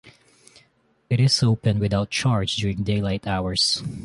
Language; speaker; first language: English; non-native, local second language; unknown